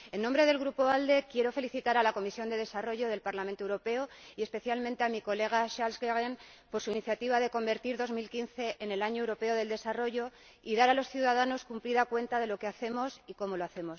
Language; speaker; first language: Spanish; native; Spanish